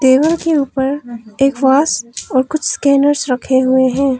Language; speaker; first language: Hindi; non-native, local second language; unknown